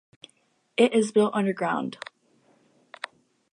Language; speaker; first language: English; native; English